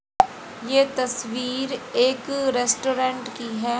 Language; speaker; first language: Hindi; native; Hindi